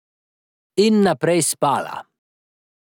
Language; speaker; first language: Slovenian; native; Slovenian